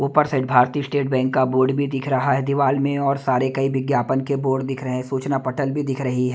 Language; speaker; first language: Hindi; native; Hindi